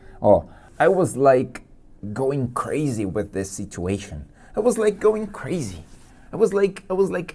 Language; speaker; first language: English; non-native, fluent; Portuguese